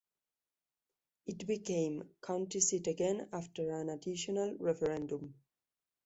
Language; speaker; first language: English; non-native, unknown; Spanish